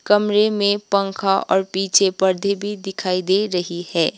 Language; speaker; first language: Hindi; non-native, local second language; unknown